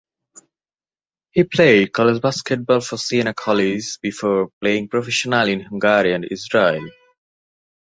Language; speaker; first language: English; non-native, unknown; Bangla